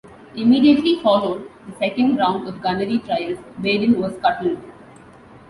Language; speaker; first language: English; non-native, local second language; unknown